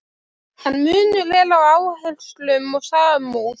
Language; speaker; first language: Icelandic; native; Icelandic